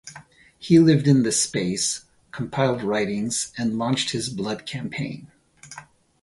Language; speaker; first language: English; native; English